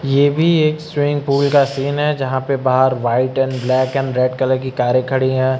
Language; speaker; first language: Hindi; native; Hindi